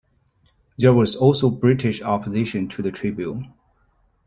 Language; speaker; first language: English; non-native, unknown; Chinese